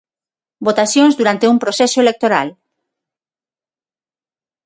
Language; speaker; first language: Galician; non-native, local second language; Spanish